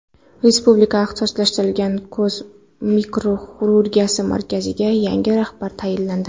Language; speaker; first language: Uzbek; non-native, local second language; Kara-Kalpak